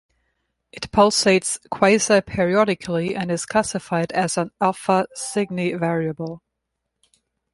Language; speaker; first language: English; non-native, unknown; German